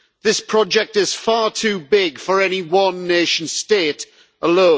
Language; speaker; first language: English; native; English